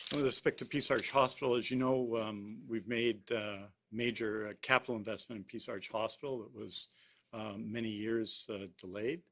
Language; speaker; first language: English; native; English